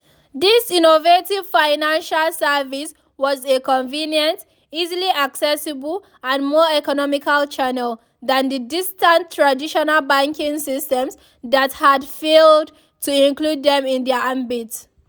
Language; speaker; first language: English; non-native, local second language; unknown